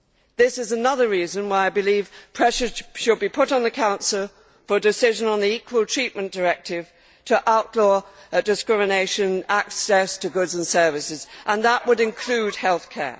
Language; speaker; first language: English; native; English